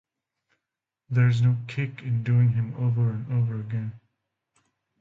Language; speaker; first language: English; non-native, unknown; Finnish